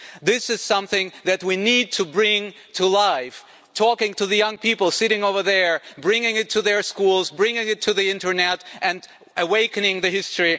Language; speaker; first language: English; non-native, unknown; German